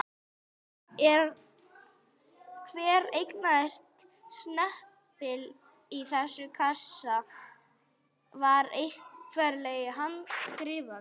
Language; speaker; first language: Icelandic; non-native, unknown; English